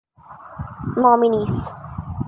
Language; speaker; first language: English; non-native, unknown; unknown